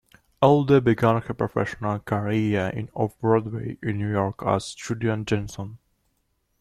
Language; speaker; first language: English; non-native, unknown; Russian